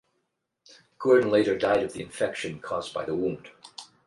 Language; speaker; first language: English; native; English